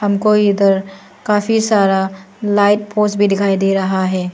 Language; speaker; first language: Hindi; non-native, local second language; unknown